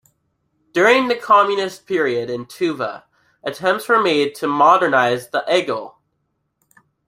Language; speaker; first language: English; native; English